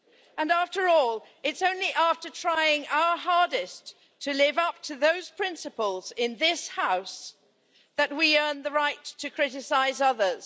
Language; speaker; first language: English; native; English